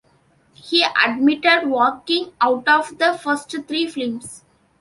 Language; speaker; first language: English; non-native, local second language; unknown